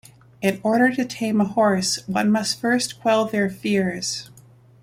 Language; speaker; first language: English; native; English